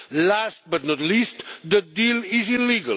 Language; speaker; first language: English; non-native, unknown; Catalan